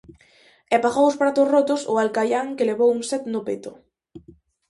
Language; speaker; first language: Galician; native; Galician